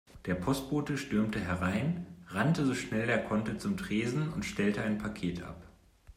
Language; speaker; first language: German; native; German